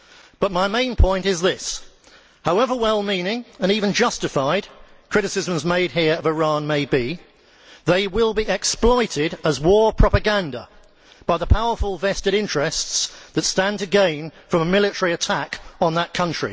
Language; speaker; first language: English; native; English